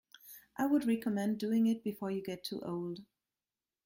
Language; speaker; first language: English; non-native, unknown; German